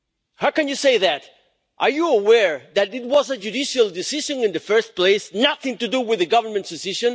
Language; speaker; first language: English; non-native, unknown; Spanish